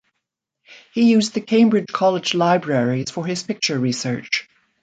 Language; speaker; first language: English; native; English